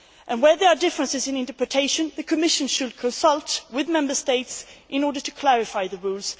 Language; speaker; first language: English; non-native, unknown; Swedish